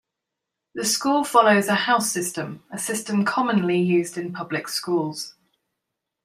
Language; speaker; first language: English; native; English